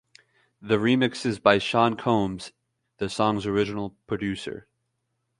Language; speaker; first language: English; native; English